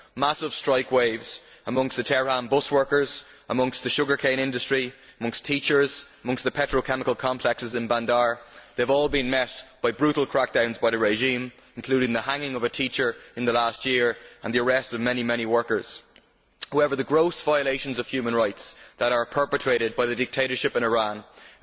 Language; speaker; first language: English; native; English